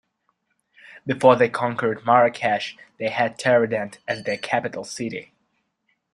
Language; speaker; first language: English; native; English